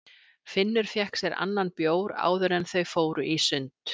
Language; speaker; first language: Icelandic; native; Icelandic